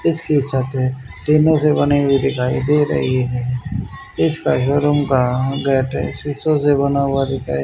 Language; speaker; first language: Hindi; native; Hindi